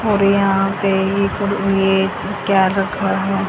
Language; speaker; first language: Hindi; native; Hindi